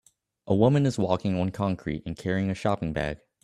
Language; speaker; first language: English; native; English